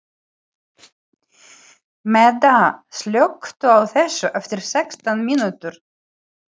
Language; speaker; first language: Icelandic; non-native, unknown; Ukrainian